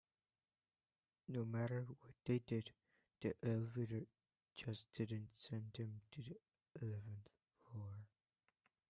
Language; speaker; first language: English; native; English